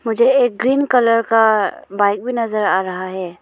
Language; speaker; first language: Hindi; non-native, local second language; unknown